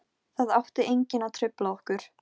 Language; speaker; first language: Icelandic; non-native, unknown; Polish